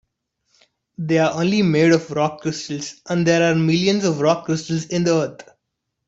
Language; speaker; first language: English; non-native, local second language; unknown